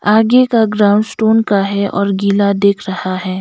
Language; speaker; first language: Hindi; non-native, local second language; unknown